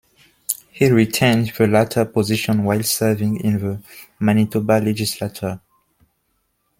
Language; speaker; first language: English; non-native, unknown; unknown